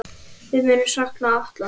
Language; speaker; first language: Icelandic; native; Icelandic